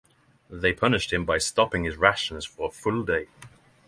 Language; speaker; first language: English; non-native, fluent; Norwegian